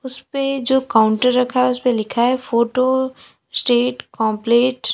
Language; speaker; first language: Hindi; native; Hindi